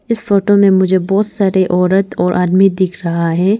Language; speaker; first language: Hindi; non-native, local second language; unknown